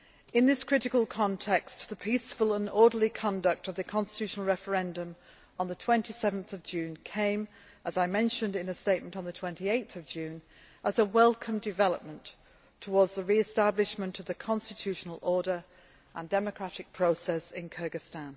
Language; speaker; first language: English; native; English